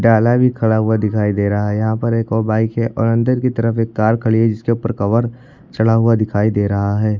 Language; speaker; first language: Hindi; native; Hindi